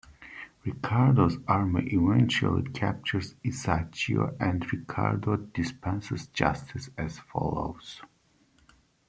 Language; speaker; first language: English; non-native, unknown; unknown